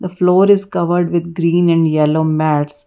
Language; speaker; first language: English; non-native, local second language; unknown